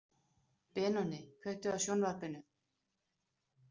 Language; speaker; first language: Icelandic; non-native, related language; Danish